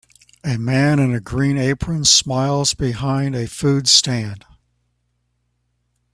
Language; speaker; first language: English; native; English